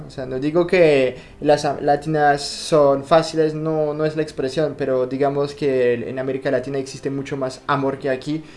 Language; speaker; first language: Spanish; non-native, fluent; French